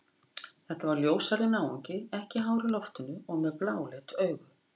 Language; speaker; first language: Icelandic; native; Icelandic